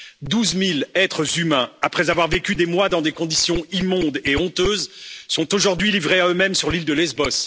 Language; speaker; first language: French; native; French